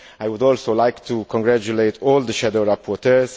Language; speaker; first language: English; non-native, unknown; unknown